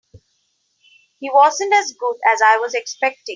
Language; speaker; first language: English; non-native, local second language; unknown